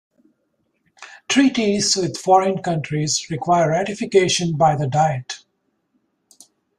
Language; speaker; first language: English; native; English